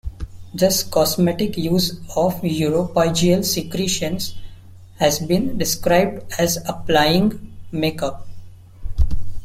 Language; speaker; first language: English; non-native, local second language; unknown